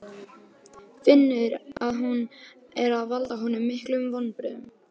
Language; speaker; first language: Icelandic; native; Icelandic